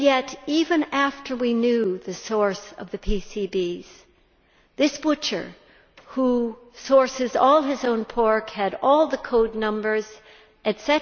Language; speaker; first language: English; native; English